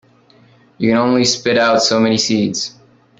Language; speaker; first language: English; native; English